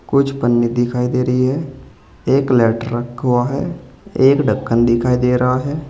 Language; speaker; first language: Hindi; native; Hindi